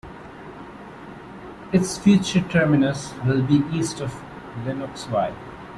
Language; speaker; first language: English; non-native, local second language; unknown